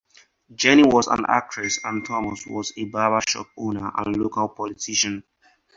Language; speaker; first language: English; non-native, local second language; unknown